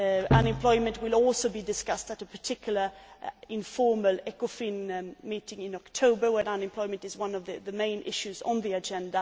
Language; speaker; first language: English; native; English